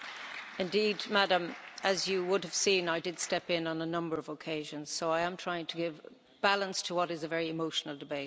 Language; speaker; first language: English; native; English